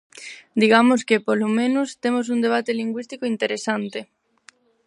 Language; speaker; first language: Galician; non-native, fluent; Spanish